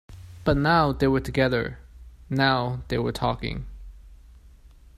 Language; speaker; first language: English; non-native, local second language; Cantonese